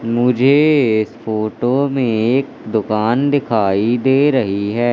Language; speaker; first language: Hindi; native; Hindi